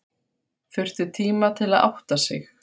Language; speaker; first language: Icelandic; non-native, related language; Faroese